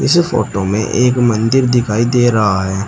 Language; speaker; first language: Hindi; native; Hindi